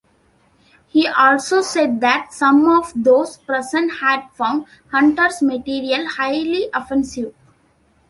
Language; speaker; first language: English; non-native, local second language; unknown